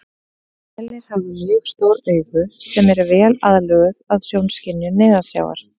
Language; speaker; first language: Icelandic; native; Icelandic